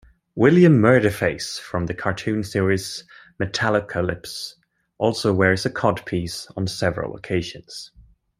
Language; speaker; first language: English; non-native, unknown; Swedish